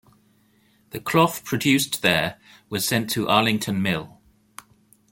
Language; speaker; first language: English; native; English